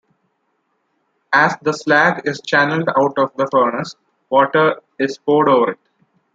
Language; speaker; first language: English; non-native, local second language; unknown